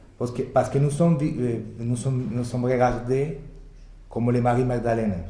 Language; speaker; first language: French; non-native, fluent; Spanish